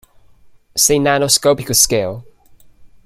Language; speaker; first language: English; non-native, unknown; Chinese